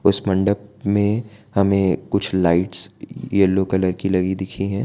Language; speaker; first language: Hindi; non-native, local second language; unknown